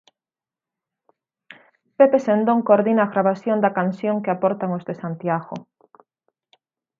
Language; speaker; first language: Galician; native; Galician